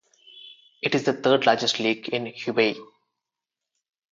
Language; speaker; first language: English; non-native, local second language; Telugu